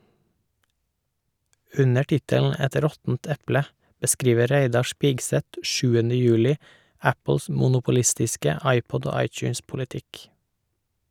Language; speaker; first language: Norwegian; native; Norwegian